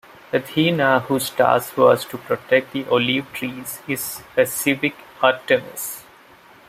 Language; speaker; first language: English; non-native, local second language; Malayalam